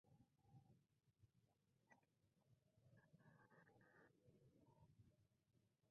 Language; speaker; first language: English; non-native, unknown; Spanish